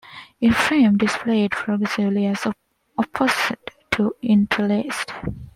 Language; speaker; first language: English; non-native, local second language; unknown